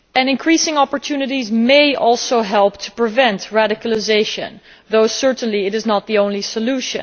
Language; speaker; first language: English; non-native, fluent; Dutch